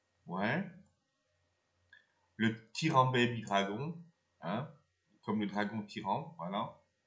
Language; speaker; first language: French; native; French